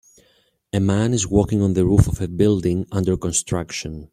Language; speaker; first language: English; native; English